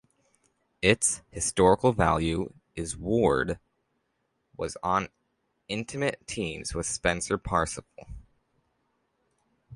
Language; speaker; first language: English; native; English